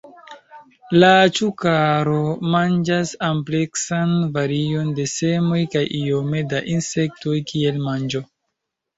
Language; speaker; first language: Esperanto; non-native, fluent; Chinese